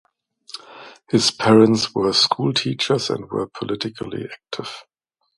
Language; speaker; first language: English; non-native, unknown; German